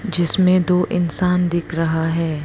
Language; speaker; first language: Hindi; non-native, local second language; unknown